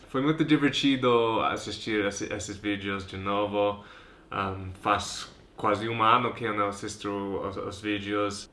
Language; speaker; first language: Portuguese; non-native, fluent; English